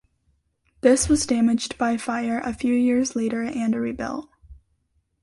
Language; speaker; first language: English; native; English